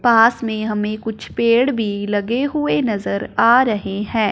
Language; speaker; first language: Hindi; non-native, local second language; Punjabi